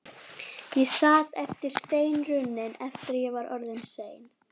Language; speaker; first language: Icelandic; native; Icelandic